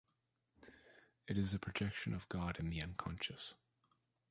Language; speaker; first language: English; native; English